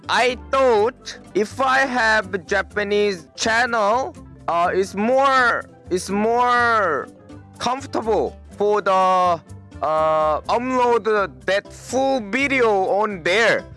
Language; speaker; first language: English; non-native, learner; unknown